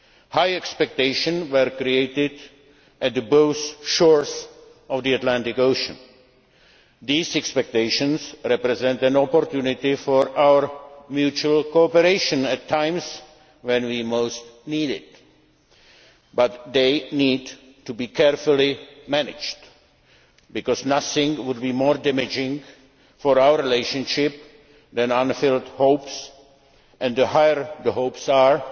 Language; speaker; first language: English; non-native, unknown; Czech